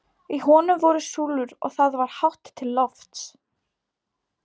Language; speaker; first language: Icelandic; non-native, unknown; Polish